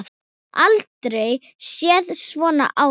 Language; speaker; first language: Icelandic; non-native, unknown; Thai